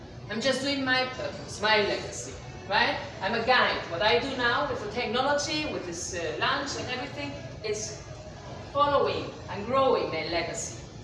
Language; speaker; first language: English; non-native, fluent; Spanish